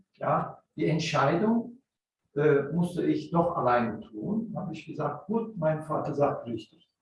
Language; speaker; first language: German; non-native, fluent; Turkish